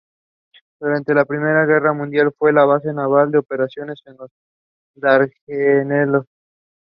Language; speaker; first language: English; non-native, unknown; Spanish